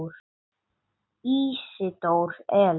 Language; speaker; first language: Icelandic; non-native, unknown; English